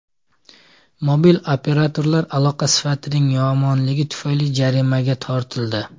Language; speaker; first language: Uzbek; native; Uzbek